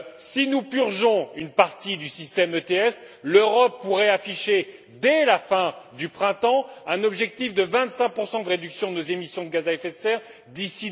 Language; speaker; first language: French; native; French